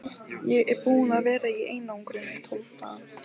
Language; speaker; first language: Icelandic; non-native, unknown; Lithuanian